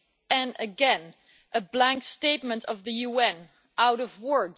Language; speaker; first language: English; non-native, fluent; Dutch